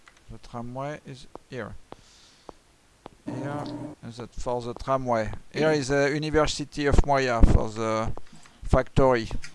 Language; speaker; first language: English; non-native, learner; French